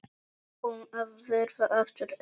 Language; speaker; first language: Icelandic; non-native, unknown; Polish